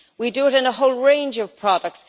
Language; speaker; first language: English; native; English